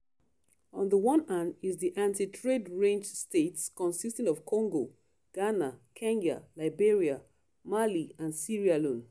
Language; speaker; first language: English; non-native, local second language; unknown